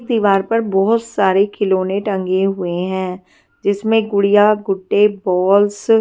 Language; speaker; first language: Hindi; non-native, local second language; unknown